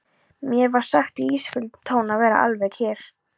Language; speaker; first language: Icelandic; non-native, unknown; Polish